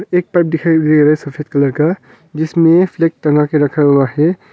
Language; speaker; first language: Hindi; non-native, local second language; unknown